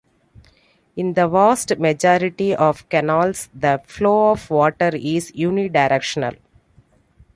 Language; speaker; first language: English; non-native, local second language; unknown